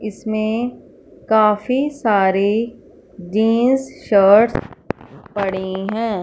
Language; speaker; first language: Hindi; non-native, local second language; Punjabi